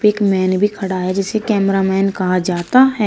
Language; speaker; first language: Hindi; native; Hindi